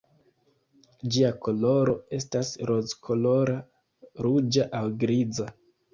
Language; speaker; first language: Esperanto; non-native, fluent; Kinyarwanda